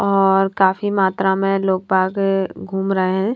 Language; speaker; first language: Hindi; native; Hindi